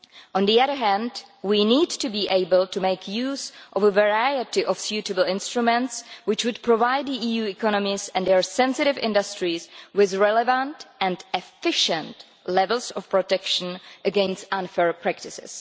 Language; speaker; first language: English; non-native, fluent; Czech